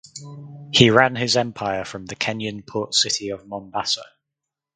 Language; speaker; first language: English; native; English